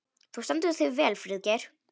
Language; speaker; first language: Icelandic; non-native, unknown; Polish